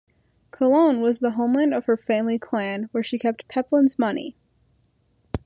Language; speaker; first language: English; native; English